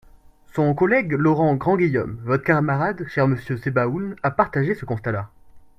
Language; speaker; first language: French; native; French